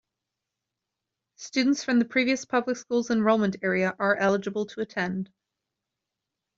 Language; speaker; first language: English; native; English